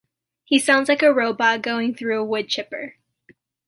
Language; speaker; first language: English; native; English